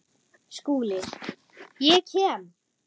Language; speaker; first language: Icelandic; non-native, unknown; German